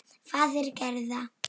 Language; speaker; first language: Icelandic; non-native, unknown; Polish